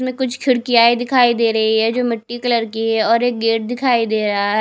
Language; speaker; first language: Hindi; non-native, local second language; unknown